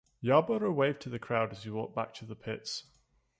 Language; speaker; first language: English; native; English